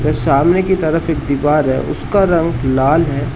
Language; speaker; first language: Hindi; native; Hindi